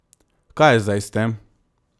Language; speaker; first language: Slovenian; non-native, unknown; Macedonian